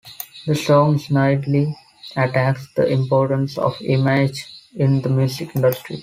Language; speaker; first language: English; non-native, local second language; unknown